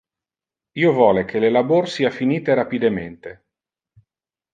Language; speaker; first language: Interlingua; non-native, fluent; Italian